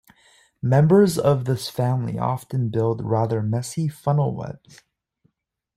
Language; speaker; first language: English; native; English